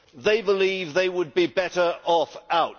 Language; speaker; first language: English; native; English